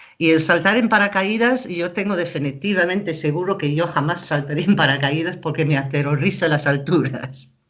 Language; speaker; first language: Spanish; non-native, fluent; English